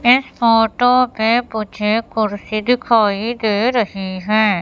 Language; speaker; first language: Hindi; native; Hindi